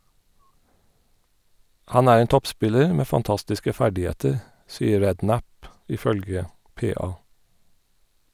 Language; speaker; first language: Norwegian; non-native, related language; Faroese